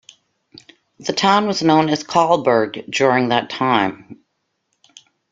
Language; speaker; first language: English; native; English